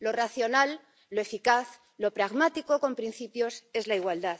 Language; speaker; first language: Spanish; native; Spanish